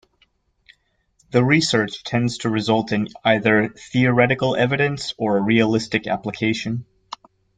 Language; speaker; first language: English; native; English